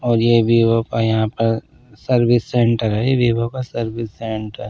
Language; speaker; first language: Hindi; non-native, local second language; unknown